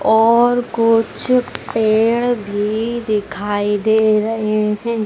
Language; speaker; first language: Hindi; native; Hindi